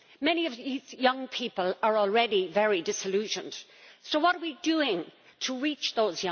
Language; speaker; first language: English; native; English